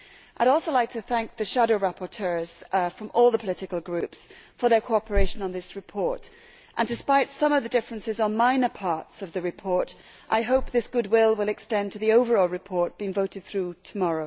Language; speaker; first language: English; native; English